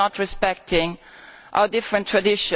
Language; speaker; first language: English; non-native, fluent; Italian